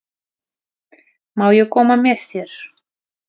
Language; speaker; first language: Icelandic; non-native, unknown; Russian